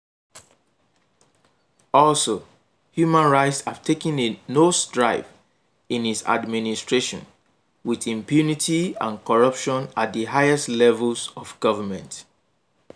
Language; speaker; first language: English; non-native, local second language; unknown